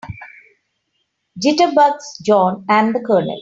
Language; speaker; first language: English; non-native, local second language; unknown